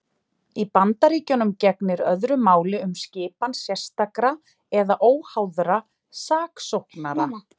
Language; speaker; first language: Icelandic; native; Icelandic